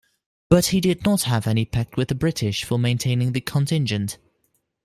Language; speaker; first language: English; non-native, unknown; Dutch